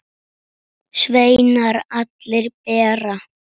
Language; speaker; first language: Icelandic; native; Icelandic